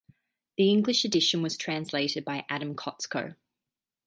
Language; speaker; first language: English; native; English